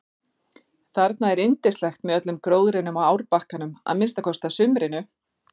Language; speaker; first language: Icelandic; native; Icelandic